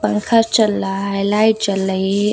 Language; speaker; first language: Hindi; native; Hindi